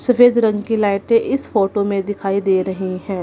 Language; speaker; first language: Hindi; non-native, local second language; Punjabi